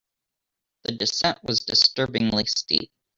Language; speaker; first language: English; native; English